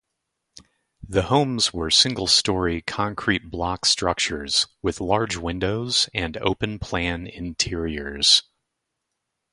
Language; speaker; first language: English; native; English